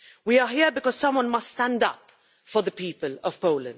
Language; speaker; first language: English; non-native, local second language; Maltese